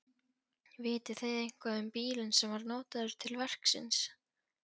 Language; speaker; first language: Icelandic; non-native, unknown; Polish